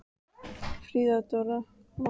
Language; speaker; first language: Icelandic; native; Icelandic